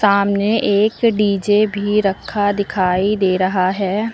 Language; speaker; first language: Hindi; native; Hindi